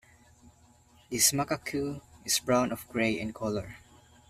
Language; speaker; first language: English; non-native, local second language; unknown